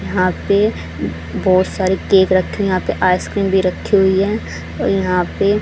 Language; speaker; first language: Hindi; native; Hindi